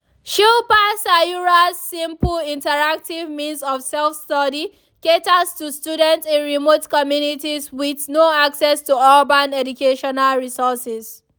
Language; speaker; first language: English; non-native, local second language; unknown